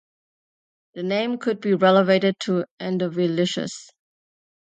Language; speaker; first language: English; non-native, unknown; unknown